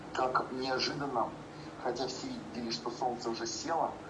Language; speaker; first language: Russian; native; Russian